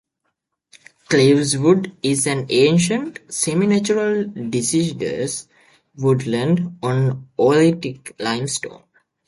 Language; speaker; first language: English; native; English